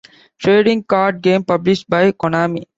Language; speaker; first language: English; non-native, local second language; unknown